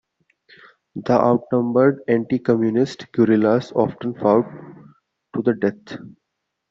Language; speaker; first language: English; non-native, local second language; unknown